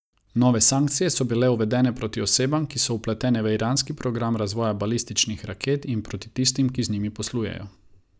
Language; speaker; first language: Slovenian; non-native, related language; Croatian